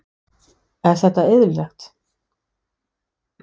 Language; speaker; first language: Icelandic; non-native, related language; Danish